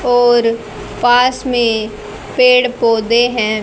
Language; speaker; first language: Hindi; native; Hindi